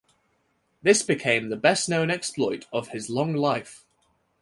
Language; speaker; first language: English; native; English